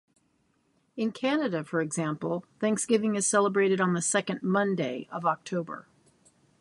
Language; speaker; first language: English; native; English